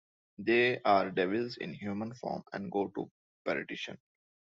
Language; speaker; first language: English; non-native, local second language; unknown